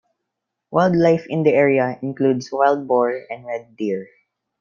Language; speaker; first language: English; non-native, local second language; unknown